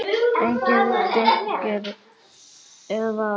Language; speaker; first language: Icelandic; native; Icelandic